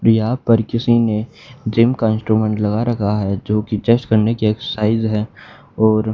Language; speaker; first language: Hindi; native; Hindi